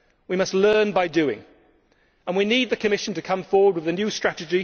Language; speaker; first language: English; native; English